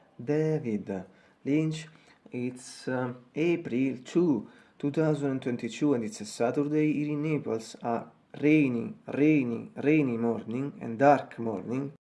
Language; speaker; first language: English; non-native, learner; Italian